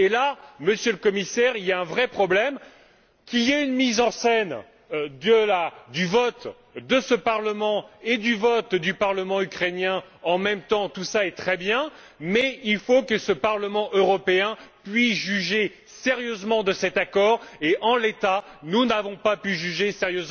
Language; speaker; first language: French; native; French